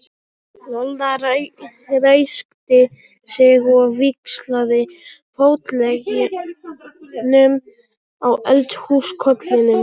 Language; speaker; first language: Icelandic; non-native, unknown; Polish